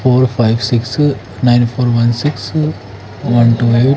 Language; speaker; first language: Hindi; native; Hindi